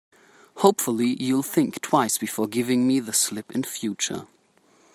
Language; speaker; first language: English; non-native, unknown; German